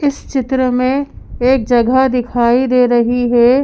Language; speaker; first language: Hindi; native; Hindi